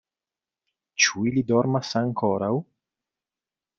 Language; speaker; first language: Esperanto; non-native, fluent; Italian